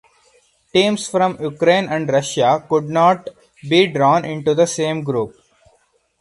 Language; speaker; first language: English; non-native, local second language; Hindi